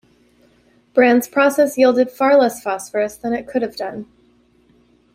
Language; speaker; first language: English; native; English